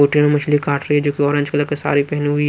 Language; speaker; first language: Hindi; non-native, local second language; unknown